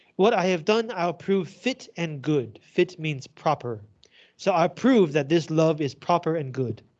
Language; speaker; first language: English; non-native, fluent; Chinese